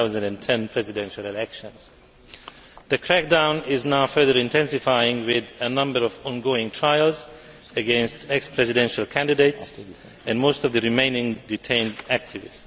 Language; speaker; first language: English; non-native, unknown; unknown